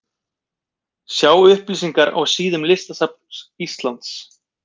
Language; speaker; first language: Icelandic; native; Icelandic